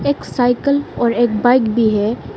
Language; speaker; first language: Hindi; non-native, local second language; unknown